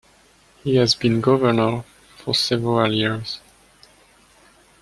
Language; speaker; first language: English; non-native, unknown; French